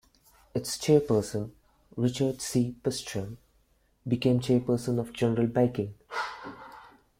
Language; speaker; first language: English; non-native, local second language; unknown